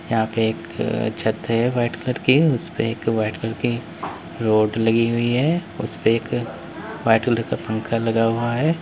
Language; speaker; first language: Hindi; native; Hindi